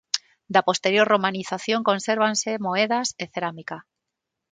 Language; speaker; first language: Galician; non-native, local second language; Spanish